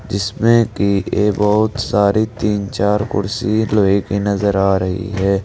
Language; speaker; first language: Hindi; native; Hindi